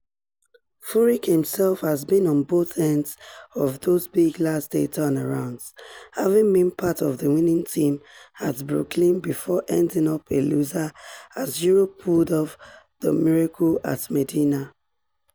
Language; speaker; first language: English; non-native, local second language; Yoruba